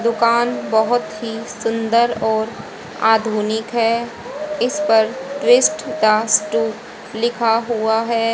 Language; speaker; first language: Hindi; native; Hindi